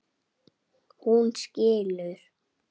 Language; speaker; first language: Icelandic; native; Icelandic